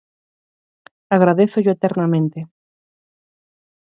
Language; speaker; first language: Galician; native; Galician